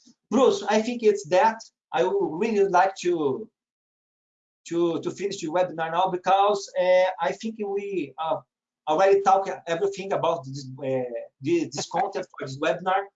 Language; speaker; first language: English; non-native, learner; Portuguese